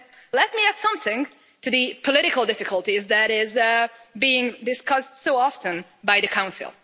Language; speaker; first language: English; non-native, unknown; Hungarian